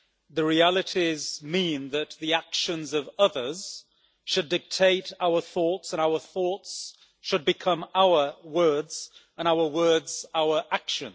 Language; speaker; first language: English; native; English